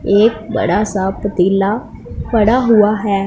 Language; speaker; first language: Hindi; non-native, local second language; Punjabi